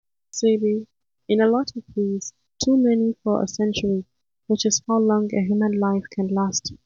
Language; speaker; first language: English; non-native, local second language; Hausa